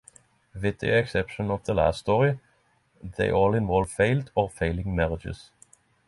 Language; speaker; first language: English; non-native, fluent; Norwegian